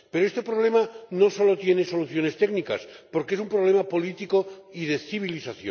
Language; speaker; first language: Spanish; non-native, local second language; Catalan